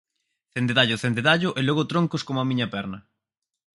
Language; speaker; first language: Galician; native; Galician